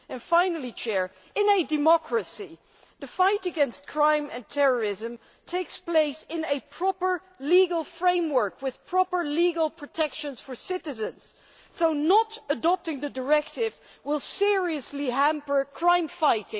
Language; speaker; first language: English; non-native, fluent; Dutch